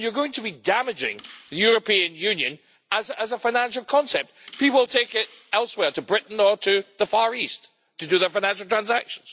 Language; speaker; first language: English; native; English